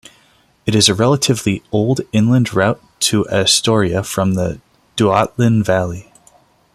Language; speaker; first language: English; non-native, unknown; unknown